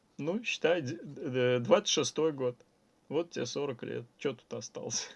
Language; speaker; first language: Russian; native; Russian